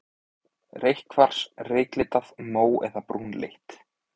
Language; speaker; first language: Icelandic; native; Icelandic